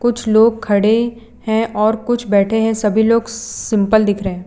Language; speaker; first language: Hindi; non-native, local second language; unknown